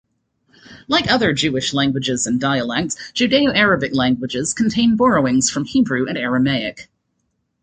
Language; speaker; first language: English; native; English